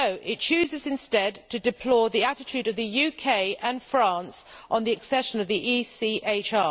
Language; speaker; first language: English; native; English